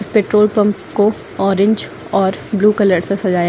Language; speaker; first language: Hindi; native; Hindi